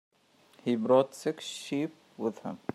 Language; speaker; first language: English; non-native, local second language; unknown